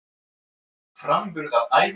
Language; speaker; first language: Icelandic; non-native, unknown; French